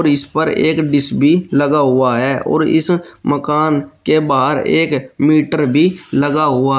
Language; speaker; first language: Hindi; native; Hindi